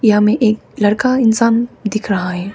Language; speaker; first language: Hindi; early bilingual, other home language; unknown